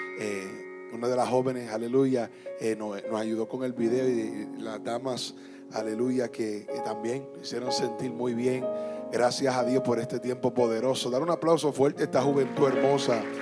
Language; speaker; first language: Spanish; early bilingual, heritage; Spanish